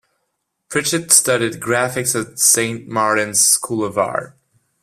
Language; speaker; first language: English; non-native, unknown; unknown